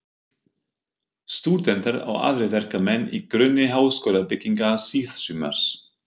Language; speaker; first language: Icelandic; non-native, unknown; German